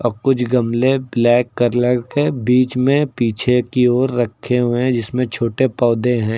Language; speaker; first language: Hindi; native; Hindi